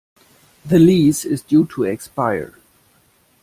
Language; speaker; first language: English; non-native, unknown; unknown